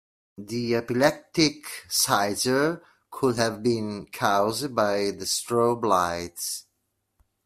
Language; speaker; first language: English; non-native, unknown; Italian